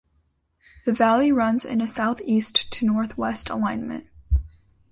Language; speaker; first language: English; native; English